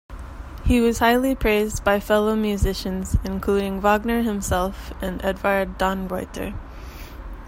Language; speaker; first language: English; native; English